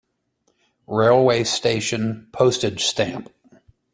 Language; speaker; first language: English; native; English